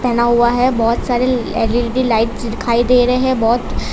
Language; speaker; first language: Hindi; non-native, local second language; Gujarati